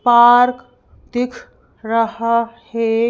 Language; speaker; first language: Hindi; native; Hindi